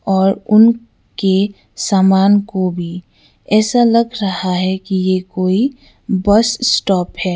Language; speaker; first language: Hindi; non-native, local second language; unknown